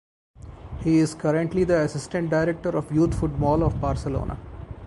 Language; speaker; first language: English; non-native, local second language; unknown